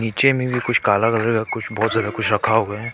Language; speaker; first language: Hindi; non-native, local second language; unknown